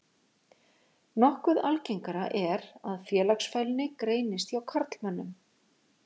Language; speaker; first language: Icelandic; native; Icelandic